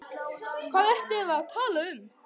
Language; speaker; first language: Icelandic; native; Icelandic